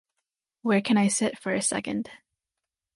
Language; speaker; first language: English; native; English